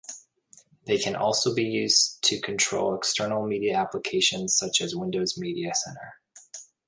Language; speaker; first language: English; native; English